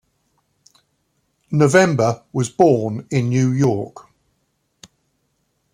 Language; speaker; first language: English; native; English